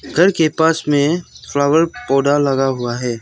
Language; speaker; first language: Hindi; non-native, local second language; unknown